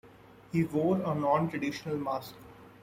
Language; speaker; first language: English; non-native, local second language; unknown